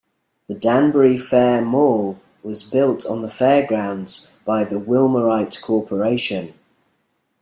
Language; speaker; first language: English; native; English